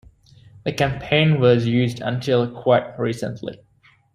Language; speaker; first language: English; native; English